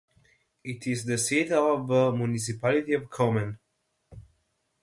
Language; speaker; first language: English; non-native, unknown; Italian